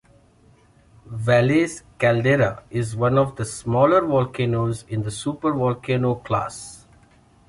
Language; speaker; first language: English; non-native, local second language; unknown